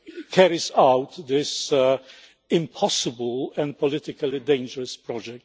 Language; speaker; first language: English; non-native, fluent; Polish